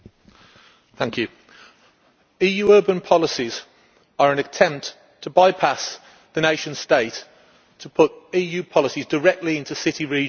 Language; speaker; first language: English; native; English